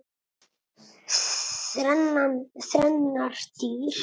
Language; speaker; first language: Icelandic; non-native, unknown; Italian